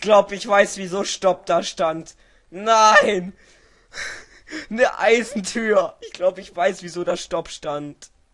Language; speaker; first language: German; native; German